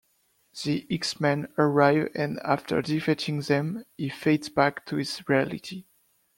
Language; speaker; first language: English; non-native, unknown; French